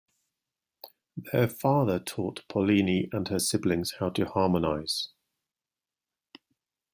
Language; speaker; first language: English; native; English